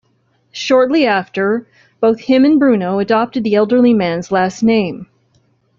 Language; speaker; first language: English; native; English